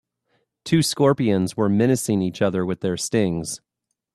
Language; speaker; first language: English; native; English